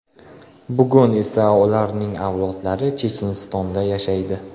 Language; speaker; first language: Uzbek; native; Uzbek